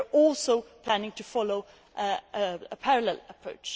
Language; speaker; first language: English; non-native, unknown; Swedish